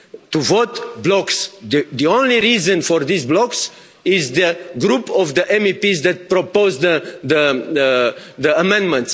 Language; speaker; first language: English; non-native, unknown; Romanian